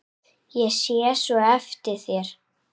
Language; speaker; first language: Icelandic; native; Icelandic